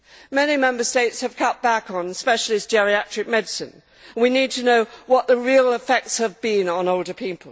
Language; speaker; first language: English; native; English